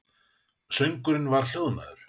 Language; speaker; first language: Icelandic; native; Icelandic